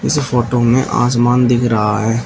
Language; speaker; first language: Hindi; native; Hindi